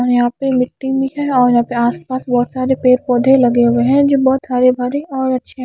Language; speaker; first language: Hindi; non-native, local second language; Punjabi